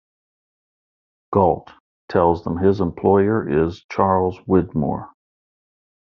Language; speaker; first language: English; native; English